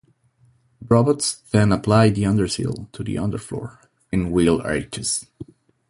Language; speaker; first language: English; non-native, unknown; Spanish